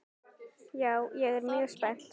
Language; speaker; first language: Icelandic; native; Icelandic